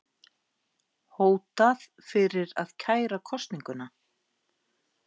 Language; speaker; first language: Icelandic; native; Icelandic